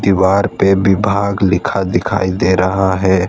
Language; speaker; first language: Hindi; non-native, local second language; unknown